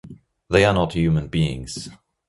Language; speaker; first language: English; non-native, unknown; German